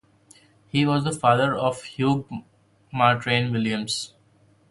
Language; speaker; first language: English; non-native, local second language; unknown